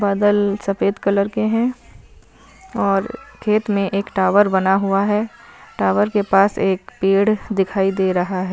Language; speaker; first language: Hindi; non-native, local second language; Punjabi